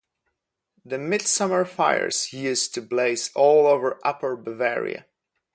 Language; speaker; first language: English; non-native, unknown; Polish